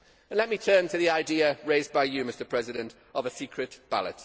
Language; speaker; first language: English; native; English